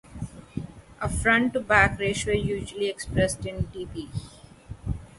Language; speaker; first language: English; non-native, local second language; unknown